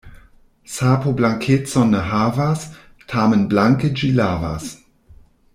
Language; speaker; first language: Esperanto; non-native, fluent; German